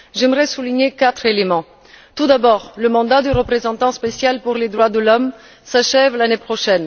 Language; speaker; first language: French; non-native, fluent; Bulgarian